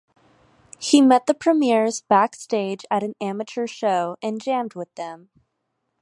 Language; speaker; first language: English; native; English